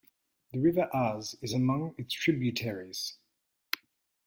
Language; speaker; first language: English; native; English